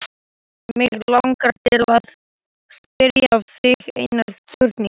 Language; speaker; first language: Icelandic; non-native, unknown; Slovak